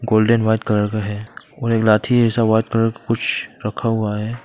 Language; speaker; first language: Hindi; non-native, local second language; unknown